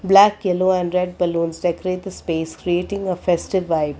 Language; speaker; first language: English; non-native, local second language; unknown